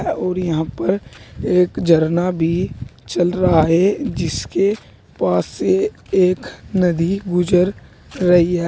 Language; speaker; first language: Hindi; native; Hindi